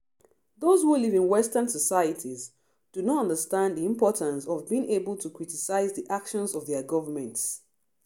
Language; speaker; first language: English; non-native, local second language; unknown